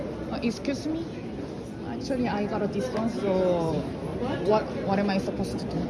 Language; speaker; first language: English; non-native, fluent; Korean